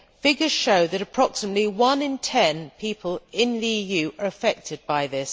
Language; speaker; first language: English; native; English